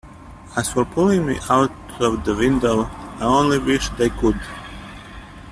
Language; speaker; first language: English; native; English